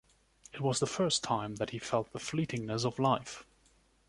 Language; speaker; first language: English; non-native, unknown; German